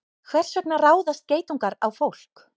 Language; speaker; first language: Icelandic; native; Icelandic